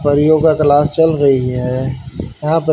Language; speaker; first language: Hindi; native; Hindi